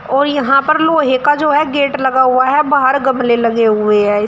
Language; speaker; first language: Hindi; native; Hindi